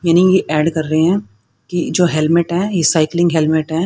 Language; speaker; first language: Hindi; native; Hindi